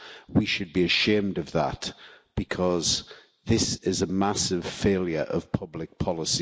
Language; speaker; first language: English; native; English